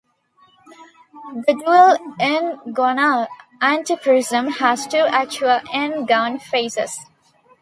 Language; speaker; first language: English; non-native, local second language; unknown